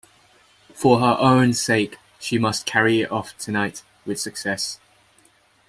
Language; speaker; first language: English; native; English